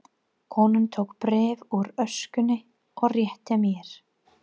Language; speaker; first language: Icelandic; non-native, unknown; English